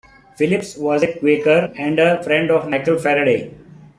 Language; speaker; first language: English; non-native, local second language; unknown